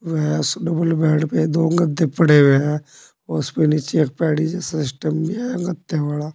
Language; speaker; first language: Hindi; native; Hindi